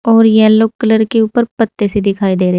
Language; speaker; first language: Hindi; native; Hindi